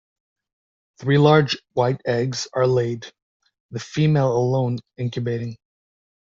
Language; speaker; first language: English; native; English